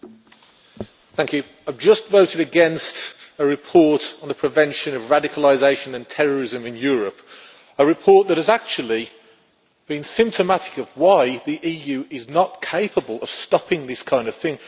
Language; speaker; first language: English; native; English